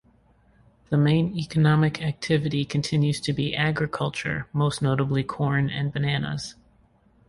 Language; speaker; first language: English; native; English